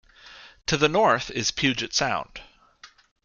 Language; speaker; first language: English; native; English